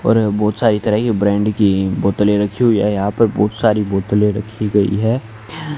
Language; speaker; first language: Hindi; native; Hindi